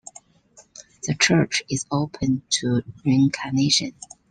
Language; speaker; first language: English; non-native, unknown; Chinese